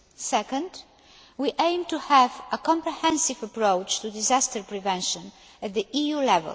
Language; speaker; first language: English; non-native, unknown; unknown